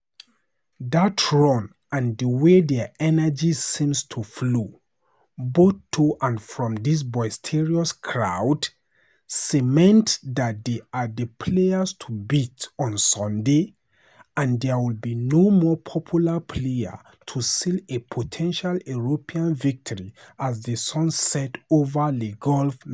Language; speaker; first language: English; non-native, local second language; Hausa